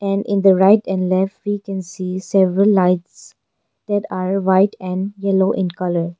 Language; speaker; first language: English; non-native, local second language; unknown